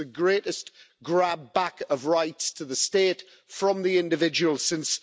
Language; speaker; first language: English; native; English